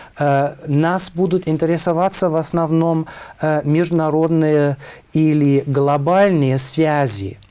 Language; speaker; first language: Russian; non-native, fluent; German